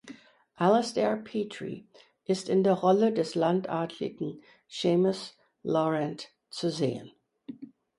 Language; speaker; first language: German; non-native, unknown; English